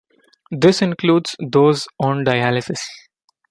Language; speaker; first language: English; non-native, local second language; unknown